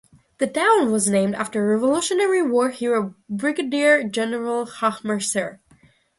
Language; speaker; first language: English; non-native, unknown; Russian